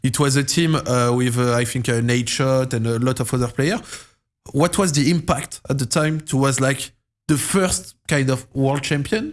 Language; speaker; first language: English; non-native, fluent; French